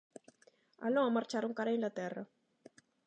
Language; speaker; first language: Galician; non-native, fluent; Spanish